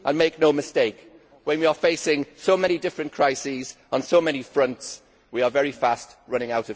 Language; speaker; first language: English; native; English